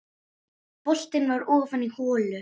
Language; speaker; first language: Icelandic; native; Icelandic